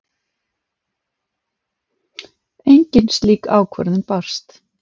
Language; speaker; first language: Icelandic; native; Icelandic